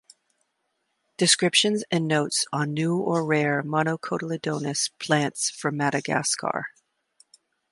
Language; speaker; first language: English; native; English